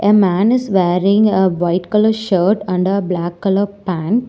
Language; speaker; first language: English; non-native, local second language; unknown